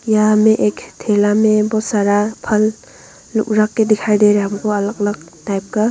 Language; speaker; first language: Hindi; early bilingual, other home language; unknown